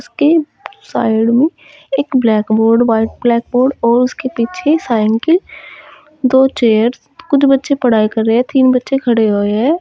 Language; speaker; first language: Hindi; native; Hindi